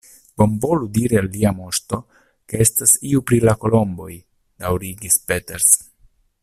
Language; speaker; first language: Esperanto; non-native, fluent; Italian